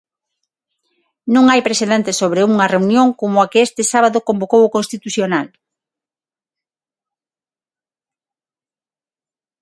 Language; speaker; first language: Galician; non-native, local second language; Spanish